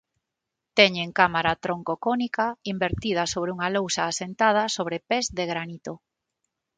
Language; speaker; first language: Galician; non-native, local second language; Spanish